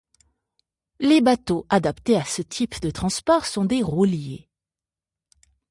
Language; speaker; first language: French; native; French